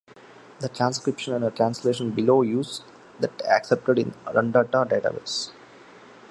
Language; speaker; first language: English; non-native, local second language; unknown